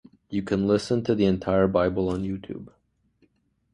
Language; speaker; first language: English; native; English